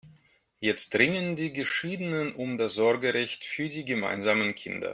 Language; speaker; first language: German; non-native, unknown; Russian